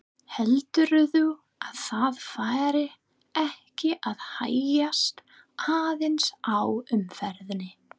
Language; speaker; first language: Icelandic; non-native, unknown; English